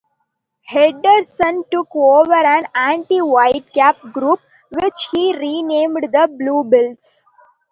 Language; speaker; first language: English; non-native, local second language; Tamil